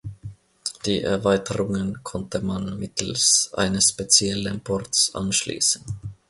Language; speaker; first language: German; non-native, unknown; Finnish